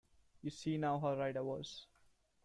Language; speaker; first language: English; non-native, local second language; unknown